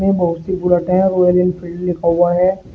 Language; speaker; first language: Hindi; native; Hindi